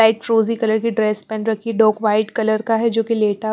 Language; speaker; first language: Hindi; non-native, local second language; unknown